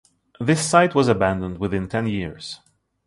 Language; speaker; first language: English; non-native, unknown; Russian